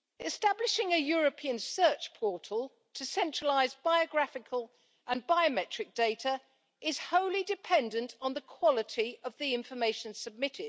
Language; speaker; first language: English; native; English